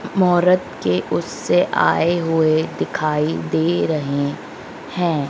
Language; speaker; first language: Hindi; native; Hindi